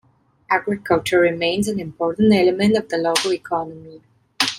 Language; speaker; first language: English; non-native, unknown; Italian